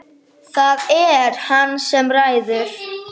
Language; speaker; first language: Icelandic; native; Icelandic